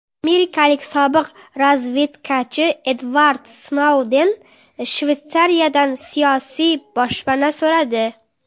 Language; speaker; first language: Uzbek; non-native, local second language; Kara-Kalpak